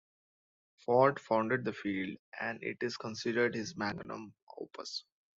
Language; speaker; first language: English; non-native, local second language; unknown